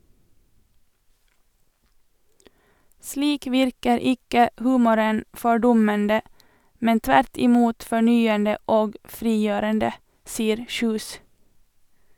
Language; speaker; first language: Norwegian; non-native, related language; Swedish